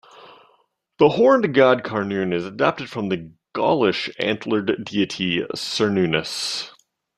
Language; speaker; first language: English; native; English